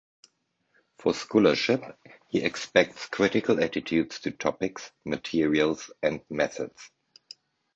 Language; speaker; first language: English; non-native, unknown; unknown